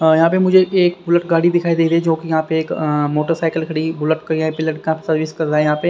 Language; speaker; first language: Hindi; native; Hindi